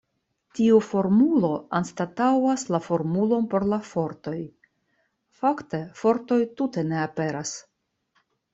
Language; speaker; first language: Esperanto; non-native, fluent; Russian